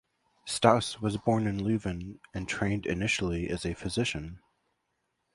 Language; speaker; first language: English; native; English